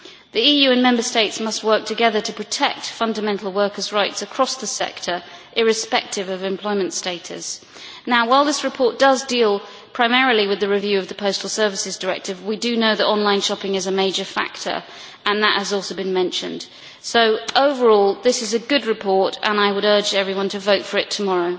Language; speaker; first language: English; native; English